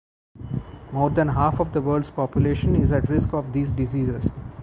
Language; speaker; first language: English; non-native, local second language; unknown